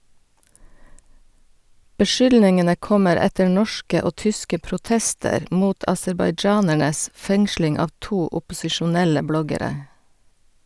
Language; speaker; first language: Norwegian; native; Norwegian